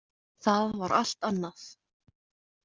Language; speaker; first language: Icelandic; native; Icelandic